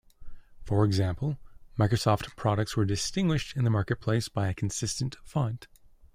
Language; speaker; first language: English; native; English